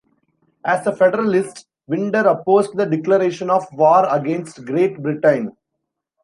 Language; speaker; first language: English; non-native, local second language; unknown